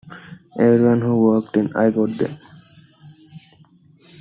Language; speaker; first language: English; non-native, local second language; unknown